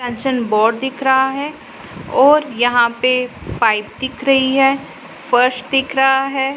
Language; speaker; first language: Hindi; non-native, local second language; Punjabi